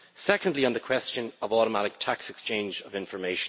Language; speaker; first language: English; native; English